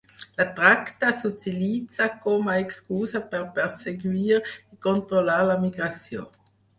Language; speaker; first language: Catalan; non-native, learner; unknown